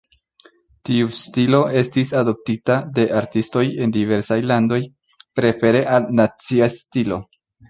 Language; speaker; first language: Esperanto; non-native, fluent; Spanish